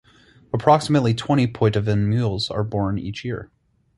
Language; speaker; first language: English; native; English